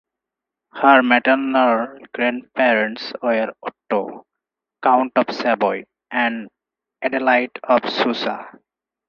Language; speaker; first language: English; non-native, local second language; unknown